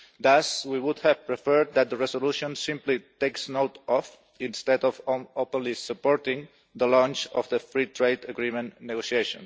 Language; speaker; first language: English; non-native, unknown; Catalan